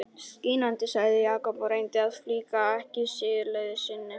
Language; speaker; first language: Icelandic; non-native, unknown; Polish